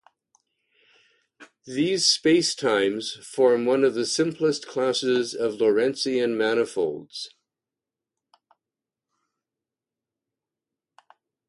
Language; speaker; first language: English; native; English